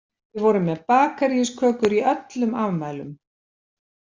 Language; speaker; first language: Icelandic; native; Icelandic